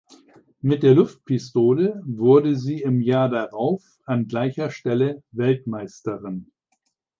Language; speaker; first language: German; native; German